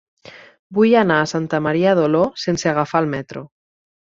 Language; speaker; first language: Catalan; native; Catalan